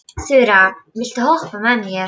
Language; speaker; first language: Icelandic; non-native, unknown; Polish